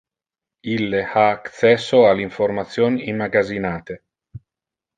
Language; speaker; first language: Interlingua; non-native, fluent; Italian